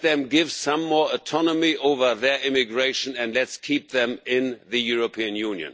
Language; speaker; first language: English; non-native, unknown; German